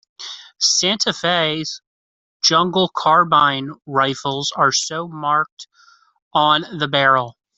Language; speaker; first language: English; native; English